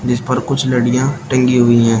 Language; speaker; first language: Hindi; native; Hindi